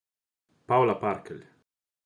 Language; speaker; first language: Slovenian; non-native, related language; Croatian